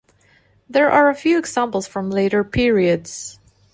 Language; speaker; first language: English; non-native, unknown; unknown